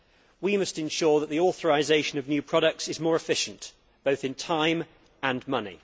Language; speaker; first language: English; native; English